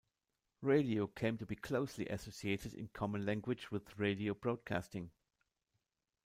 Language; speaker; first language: English; non-native, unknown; German